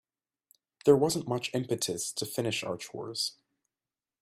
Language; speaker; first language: English; native; English